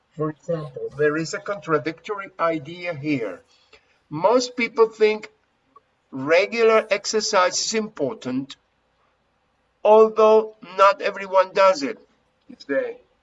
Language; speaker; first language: English; non-native, fluent; Spanish